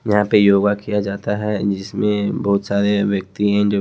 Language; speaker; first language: Hindi; native; Hindi